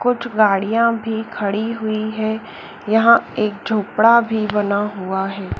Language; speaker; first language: Hindi; native; Hindi